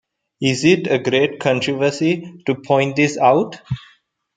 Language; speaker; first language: English; non-native, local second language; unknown